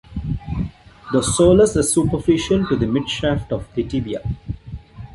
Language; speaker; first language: English; non-native, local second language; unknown